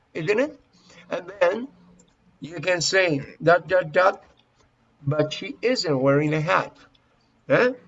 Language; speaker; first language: English; non-native, fluent; Spanish